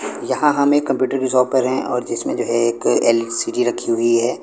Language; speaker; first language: Hindi; non-native, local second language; Punjabi